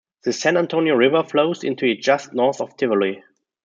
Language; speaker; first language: English; non-native, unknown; German